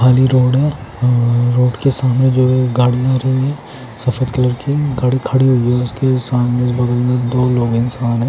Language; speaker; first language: Hindi; non-native, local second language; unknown